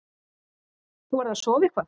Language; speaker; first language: Icelandic; native; Icelandic